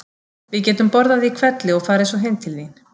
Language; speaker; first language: Icelandic; native; Icelandic